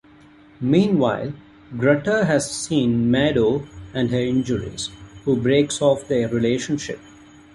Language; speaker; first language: English; non-native, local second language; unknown